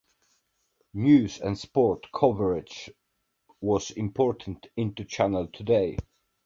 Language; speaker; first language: English; native; English